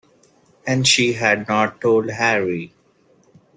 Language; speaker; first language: English; non-native, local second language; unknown